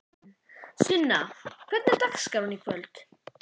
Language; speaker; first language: Icelandic; native; Icelandic